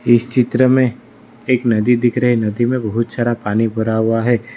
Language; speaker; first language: Hindi; non-native, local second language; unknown